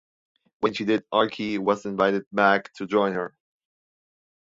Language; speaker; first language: English; non-native, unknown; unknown